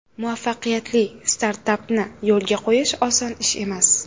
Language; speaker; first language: Uzbek; native; Uzbek